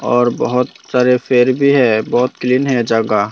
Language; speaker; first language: Hindi; non-native, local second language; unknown